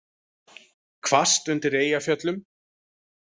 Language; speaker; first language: Icelandic; native; Icelandic